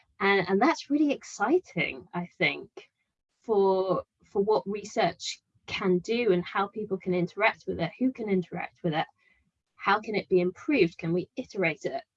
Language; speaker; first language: English; native; English